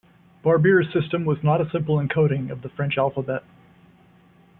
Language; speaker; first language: English; native; English